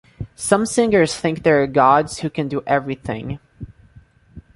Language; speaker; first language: English; non-native, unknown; Portuguese